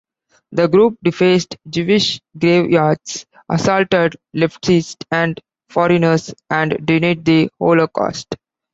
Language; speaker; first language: English; non-native, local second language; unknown